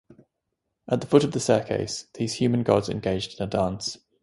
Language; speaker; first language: English; native; English